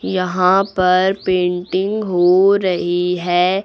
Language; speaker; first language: Hindi; native; Hindi